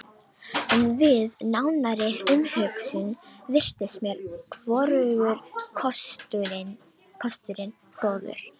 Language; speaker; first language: Icelandic; non-native, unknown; Romanian